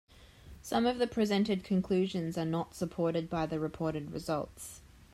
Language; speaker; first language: English; native; English